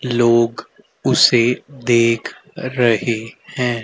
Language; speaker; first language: Hindi; native; Hindi